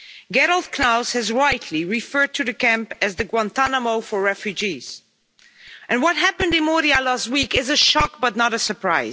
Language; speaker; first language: English; non-native, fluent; Dutch